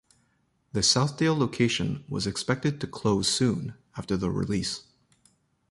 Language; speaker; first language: English; native; English